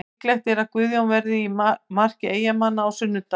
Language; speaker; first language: Icelandic; native; Icelandic